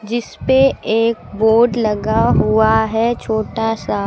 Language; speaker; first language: Hindi; native; Hindi